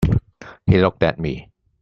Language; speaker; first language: English; non-native, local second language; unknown